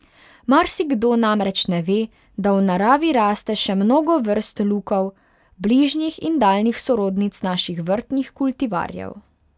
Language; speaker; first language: Slovenian; non-native, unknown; Hungarian